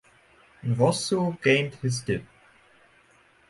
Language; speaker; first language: English; non-native, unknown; German